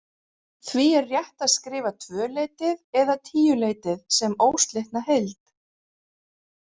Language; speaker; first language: Icelandic; native; Icelandic